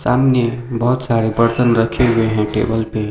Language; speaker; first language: Hindi; non-native, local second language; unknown